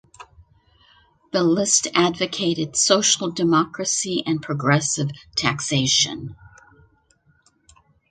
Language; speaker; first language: English; native; English